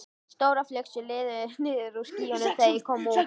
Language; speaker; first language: Icelandic; native; Icelandic